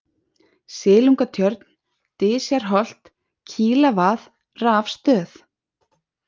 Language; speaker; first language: Icelandic; native; Icelandic